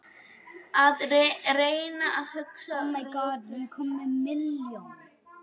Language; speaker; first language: Icelandic; non-native, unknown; Polish